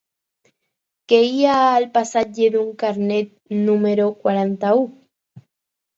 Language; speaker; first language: Catalan; non-native, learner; Spanish